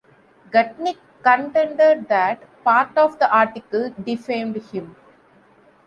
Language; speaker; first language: English; non-native, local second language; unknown